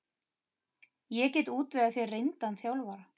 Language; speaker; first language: Icelandic; native; Icelandic